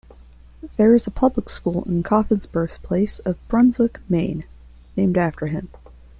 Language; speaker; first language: English; non-native, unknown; Spanish